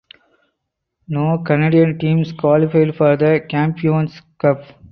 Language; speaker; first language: English; non-native, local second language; Tamil